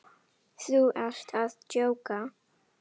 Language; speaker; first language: Icelandic; non-native, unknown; Indonesian